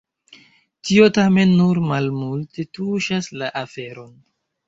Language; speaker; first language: Esperanto; non-native, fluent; Chinese